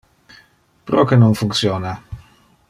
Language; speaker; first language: Interlingua; non-native, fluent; Dutch